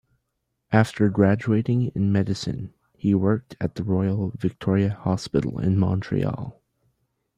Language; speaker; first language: English; native; English